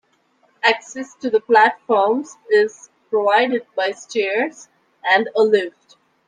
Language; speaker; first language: English; non-native, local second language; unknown